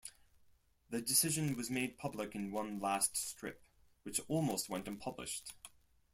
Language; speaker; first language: English; non-native, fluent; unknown